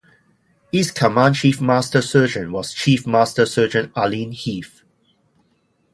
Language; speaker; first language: English; non-native, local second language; Cantonese